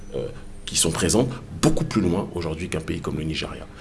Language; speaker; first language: French; native; French